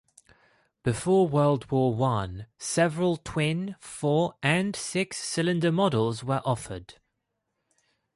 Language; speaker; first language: English; non-native, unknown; Greek